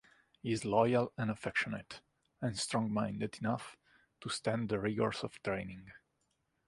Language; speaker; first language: English; non-native, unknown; Italian